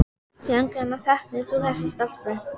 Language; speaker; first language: Icelandic; native; Icelandic